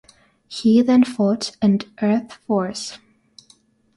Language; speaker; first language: English; non-native, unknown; Russian